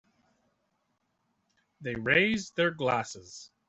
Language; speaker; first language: English; native; English